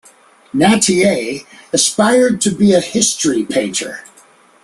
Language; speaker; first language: English; native; English